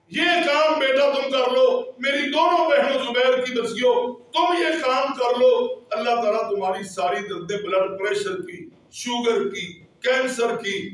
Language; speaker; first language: Urdu; non-native, local second language; Punjabi